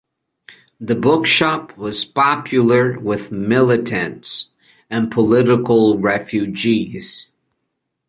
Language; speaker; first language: English; native; English